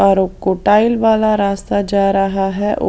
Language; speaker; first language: Hindi; non-native, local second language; Punjabi